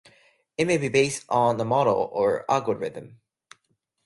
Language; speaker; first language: English; non-native, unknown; Japanese